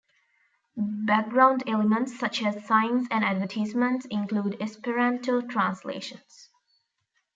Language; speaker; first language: English; non-native, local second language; Tamil